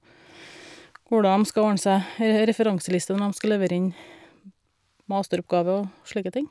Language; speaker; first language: Norwegian; native; Norwegian